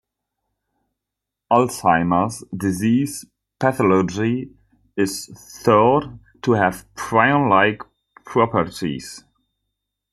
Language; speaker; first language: English; non-native, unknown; German